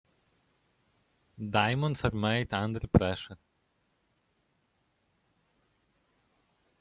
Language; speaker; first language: English; native; English